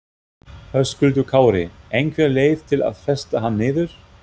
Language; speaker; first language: Icelandic; non-native, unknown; German